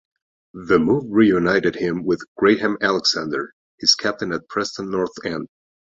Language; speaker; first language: English; non-native, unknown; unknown